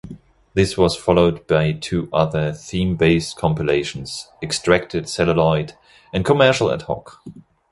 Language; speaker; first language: English; non-native, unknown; German